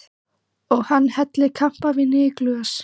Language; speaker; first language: Icelandic; native; Icelandic